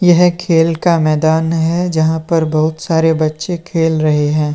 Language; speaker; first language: Hindi; native; Hindi